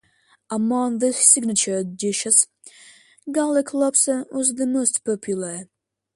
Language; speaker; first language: English; non-native, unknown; Russian